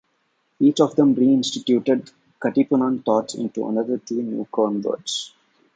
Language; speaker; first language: English; non-native, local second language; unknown